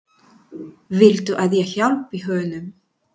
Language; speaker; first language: Icelandic; non-native, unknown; Spanish